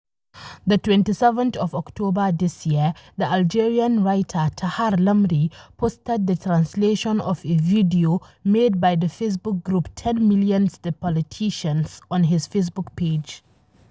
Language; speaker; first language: English; non-native, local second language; Hausa